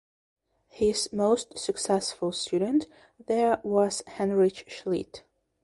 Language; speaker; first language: English; non-native, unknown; Belarusian